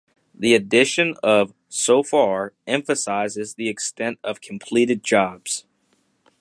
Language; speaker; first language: English; native; English